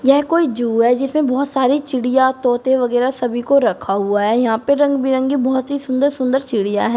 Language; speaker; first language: Hindi; native; Hindi